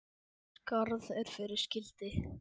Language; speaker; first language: Icelandic; native; Icelandic